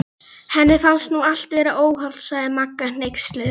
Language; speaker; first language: Icelandic; non-native, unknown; Polish